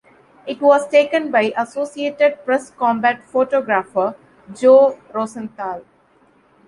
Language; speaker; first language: English; non-native, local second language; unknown